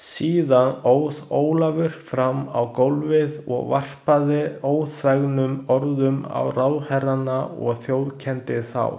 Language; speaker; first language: Icelandic; non-native, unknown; Chinese